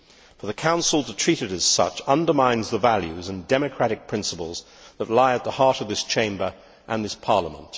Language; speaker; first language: English; native; English